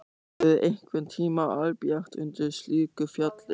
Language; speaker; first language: Icelandic; non-native, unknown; German